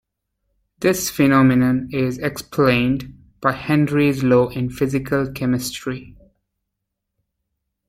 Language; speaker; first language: English; native; English